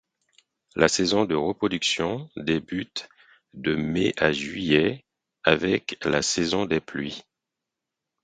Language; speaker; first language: French; non-native, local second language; Haitian Creole